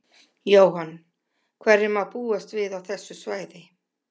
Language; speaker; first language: Icelandic; native; Icelandic